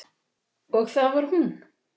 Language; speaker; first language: Icelandic; native; Icelandic